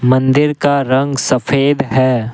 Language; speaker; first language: Hindi; non-native, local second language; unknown